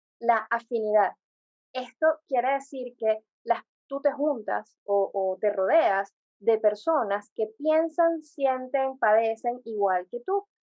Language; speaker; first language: Spanish; native; Spanish